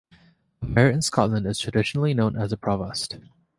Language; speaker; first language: English; native; English